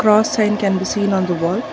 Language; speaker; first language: English; non-native, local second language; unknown